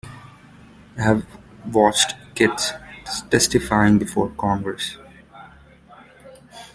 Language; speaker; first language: English; non-native, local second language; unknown